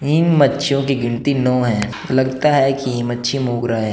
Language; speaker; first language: Hindi; native; Hindi